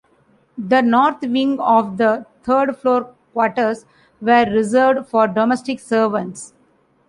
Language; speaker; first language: English; non-native, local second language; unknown